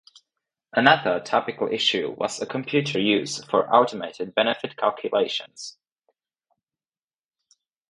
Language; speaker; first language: English; non-native, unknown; Czech